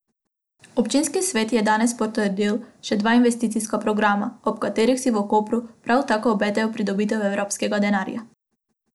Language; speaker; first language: Slovenian; non-native, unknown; Macedonian